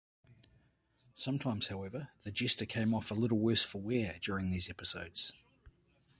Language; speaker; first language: English; native; English